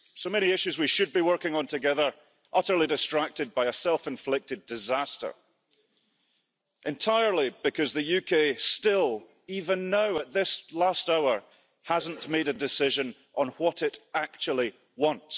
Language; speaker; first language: English; early bilingual, heritage; English